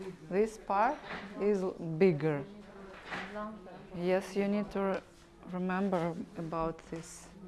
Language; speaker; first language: English; non-native, learner; Russian